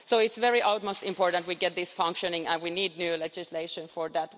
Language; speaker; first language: English; non-native, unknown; Finnish